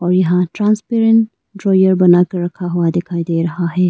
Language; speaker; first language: Hindi; non-native, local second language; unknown